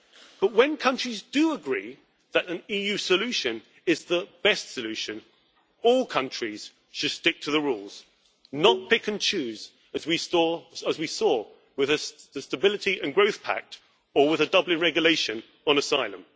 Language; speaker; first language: English; native; English